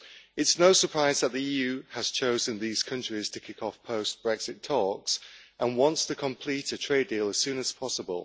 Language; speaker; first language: English; native; English